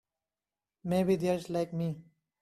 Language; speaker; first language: English; non-native, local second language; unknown